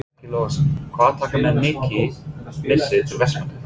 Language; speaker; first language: Icelandic; non-native, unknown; English